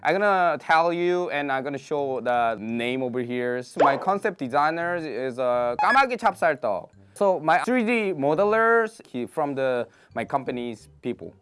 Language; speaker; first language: English; non-native, learner; Korean